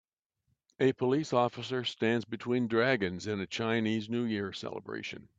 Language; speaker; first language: English; native; English